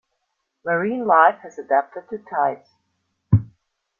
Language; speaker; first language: English; non-native, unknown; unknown